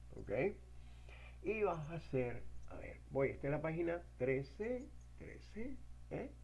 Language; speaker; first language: Spanish; native; Spanish